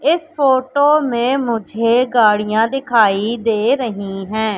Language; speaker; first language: Hindi; native; Hindi